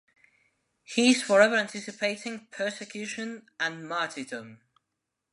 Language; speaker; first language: English; non-native, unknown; Spanish